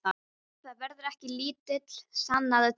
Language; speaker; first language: Icelandic; non-native, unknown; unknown